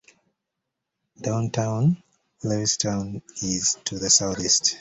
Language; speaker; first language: English; native; English